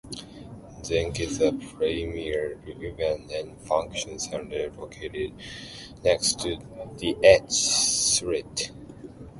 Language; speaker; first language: English; non-native, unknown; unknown